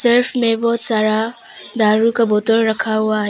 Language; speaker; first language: Hindi; non-native, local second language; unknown